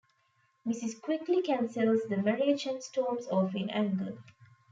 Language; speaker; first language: English; non-native, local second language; Tamil